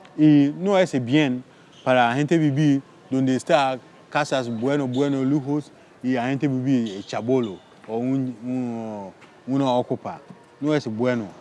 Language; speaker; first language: Spanish; non-native, learner; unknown